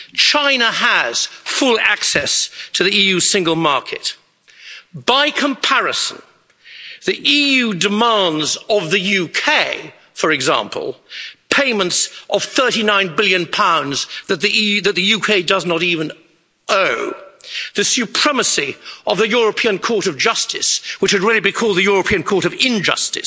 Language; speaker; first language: English; native; English